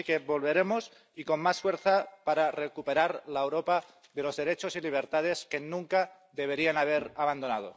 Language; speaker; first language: Spanish; non-native, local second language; Catalan